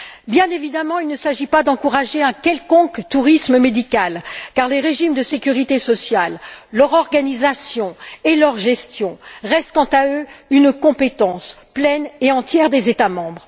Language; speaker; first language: French; native; French